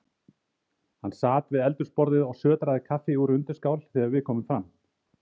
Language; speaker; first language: Icelandic; native; Icelandic